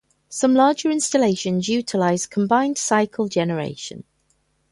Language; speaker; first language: English; native; English